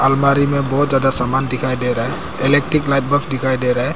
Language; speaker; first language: Hindi; non-native, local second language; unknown